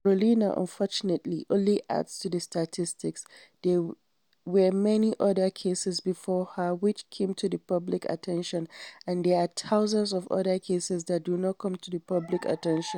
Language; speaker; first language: English; non-native, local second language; Hausa